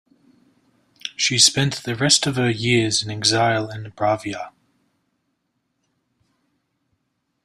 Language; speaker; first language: English; native; English